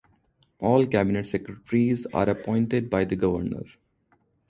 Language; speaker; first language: English; non-native, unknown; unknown